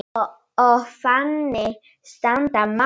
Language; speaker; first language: Icelandic; non-native, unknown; Polish